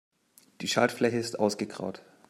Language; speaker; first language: German; native; German